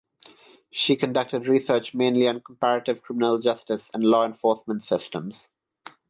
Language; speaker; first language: English; non-native, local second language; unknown